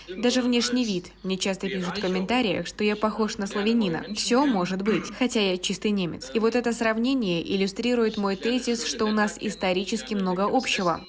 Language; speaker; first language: Russian; non-native, fluent; German